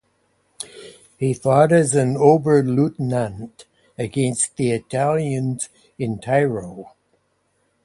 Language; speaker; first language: English; native; English